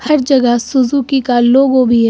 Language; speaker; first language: Hindi; native; Hindi